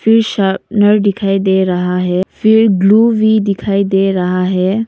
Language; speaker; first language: Hindi; non-native, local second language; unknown